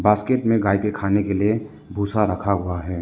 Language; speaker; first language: Hindi; non-native, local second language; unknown